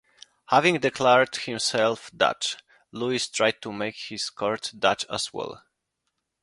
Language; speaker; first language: English; non-native, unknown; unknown